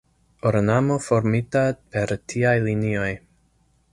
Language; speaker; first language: Esperanto; non-native, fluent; English